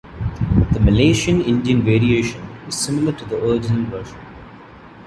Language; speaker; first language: English; non-native, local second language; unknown